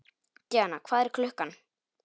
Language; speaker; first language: Icelandic; non-native, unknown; Polish